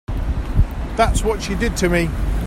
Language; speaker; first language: English; native; English